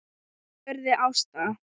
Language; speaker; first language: Icelandic; non-native, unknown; Thai